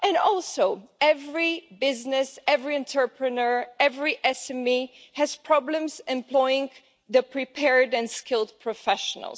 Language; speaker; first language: English; non-native, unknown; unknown